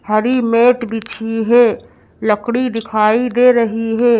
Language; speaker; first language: Hindi; native; Hindi